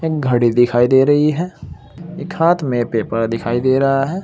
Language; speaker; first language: Hindi; native; Hindi